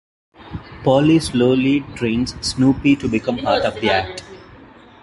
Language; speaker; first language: English; non-native, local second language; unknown